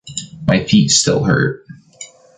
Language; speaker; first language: English; native; English